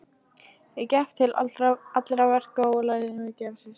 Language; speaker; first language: Icelandic; non-native, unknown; Polish